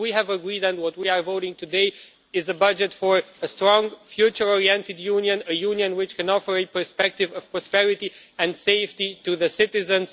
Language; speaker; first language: English; non-native, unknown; Romanian